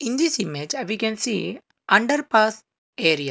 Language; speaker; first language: English; non-native, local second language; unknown